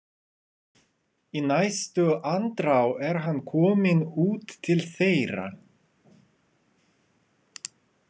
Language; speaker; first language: Icelandic; non-native, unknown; Russian